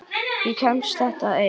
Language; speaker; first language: Icelandic; native; Icelandic